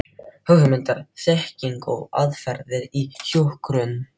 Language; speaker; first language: Icelandic; non-native, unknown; Filipino